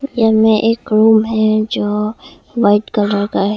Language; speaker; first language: Hindi; early bilingual, other home language; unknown